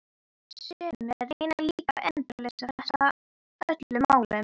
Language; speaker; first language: Icelandic; non-native, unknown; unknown